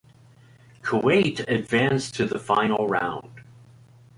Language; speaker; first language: English; native; English